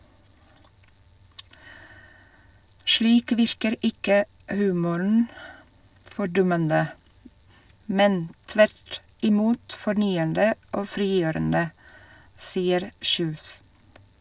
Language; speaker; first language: Norwegian; non-native, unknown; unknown